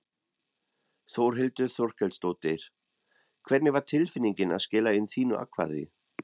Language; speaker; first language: Icelandic; non-native, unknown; German